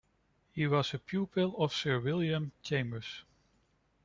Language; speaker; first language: English; non-native, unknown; Dutch